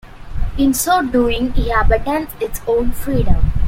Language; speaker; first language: English; non-native, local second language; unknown